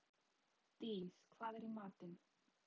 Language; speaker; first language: Icelandic; non-native, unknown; Polish